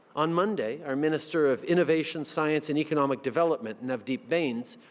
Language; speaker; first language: English; native; English